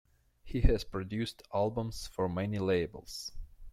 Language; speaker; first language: English; non-native, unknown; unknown